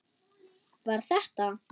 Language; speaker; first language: Icelandic; non-native, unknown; German